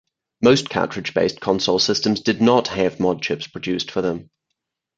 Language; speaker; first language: English; native; English